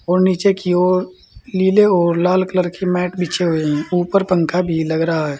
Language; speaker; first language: Hindi; native; Hindi